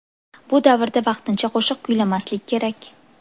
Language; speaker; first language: Uzbek; native; Uzbek